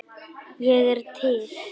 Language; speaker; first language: Icelandic; non-native, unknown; Polish